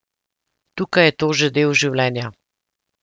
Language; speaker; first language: Slovenian; native; Slovenian